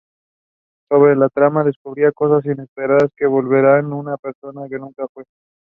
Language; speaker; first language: English; non-native, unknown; Spanish